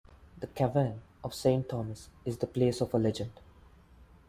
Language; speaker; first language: English; non-native, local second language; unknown